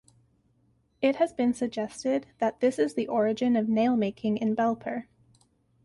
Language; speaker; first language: English; native; English